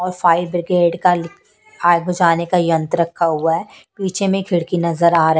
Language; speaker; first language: Hindi; non-native, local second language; Punjabi